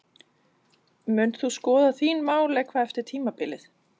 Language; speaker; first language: Icelandic; non-native, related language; Danish